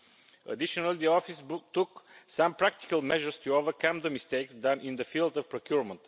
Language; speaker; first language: English; non-native, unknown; Bulgarian